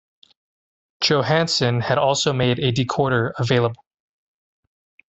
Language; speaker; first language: English; native; English